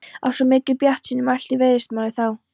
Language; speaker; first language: Icelandic; non-native, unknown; Polish